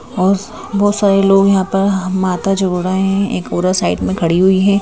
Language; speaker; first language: Hindi; native; Hindi